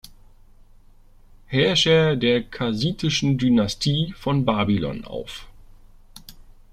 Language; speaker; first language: German; native; German